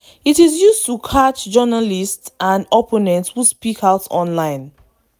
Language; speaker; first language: English; non-native, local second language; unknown